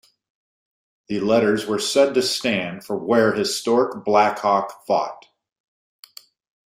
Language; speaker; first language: English; native; English